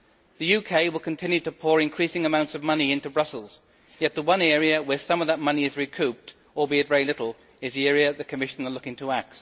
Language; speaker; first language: English; native; English